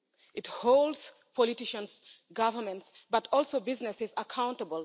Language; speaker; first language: English; non-native, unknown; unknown